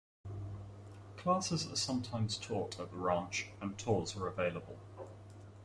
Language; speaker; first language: English; native; English